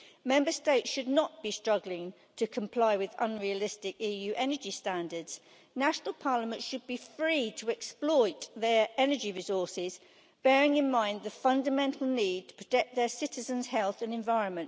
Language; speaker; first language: English; native; English